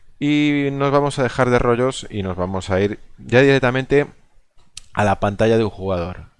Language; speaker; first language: Spanish; non-native, local second language; Galician